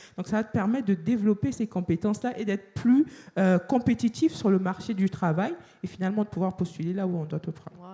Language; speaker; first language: French; non-native, local second language; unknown